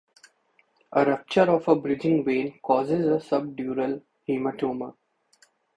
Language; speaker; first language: English; non-native, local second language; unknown